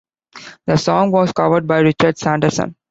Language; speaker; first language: English; non-native, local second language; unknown